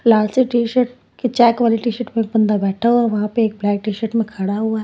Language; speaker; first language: Hindi; non-native, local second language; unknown